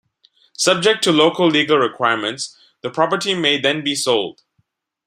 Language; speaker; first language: English; non-native, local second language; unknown